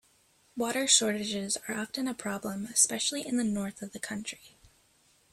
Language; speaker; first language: English; native; English